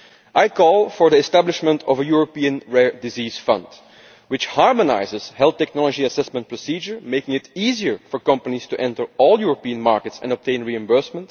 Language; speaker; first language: English; non-native, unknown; Dutch